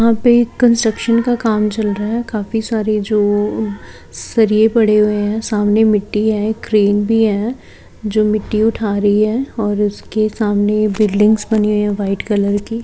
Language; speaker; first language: Hindi; native; Hindi